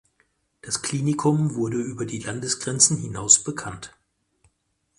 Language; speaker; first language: German; native; German